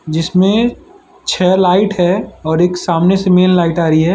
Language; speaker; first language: Hindi; non-native, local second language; Gujarati